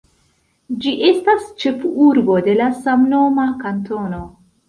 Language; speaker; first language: Esperanto; non-native, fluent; Central Kurdish